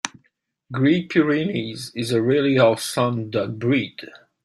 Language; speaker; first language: English; native; English